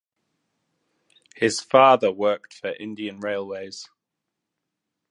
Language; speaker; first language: English; native; English